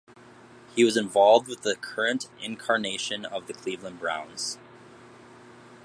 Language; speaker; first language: English; native; English